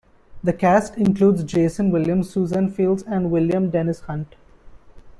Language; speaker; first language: English; non-native, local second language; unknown